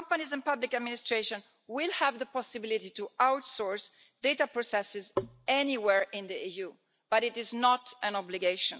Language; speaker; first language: English; non-native, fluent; Italian